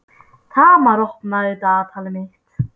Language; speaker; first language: Icelandic; non-native, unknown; Polish